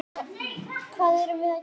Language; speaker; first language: Icelandic; native; Icelandic